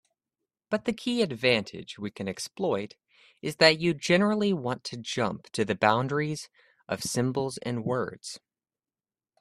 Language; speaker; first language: English; native; English